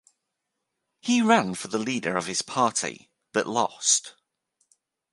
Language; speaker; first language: English; native; English